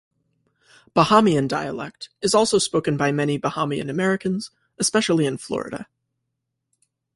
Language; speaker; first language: English; native; English